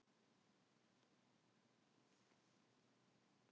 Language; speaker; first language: Icelandic; native; Icelandic